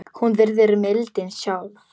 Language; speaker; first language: Icelandic; non-native, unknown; Polish